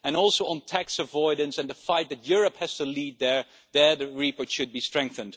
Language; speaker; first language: English; non-native, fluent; Dutch